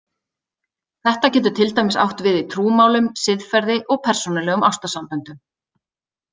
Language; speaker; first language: Icelandic; native; Icelandic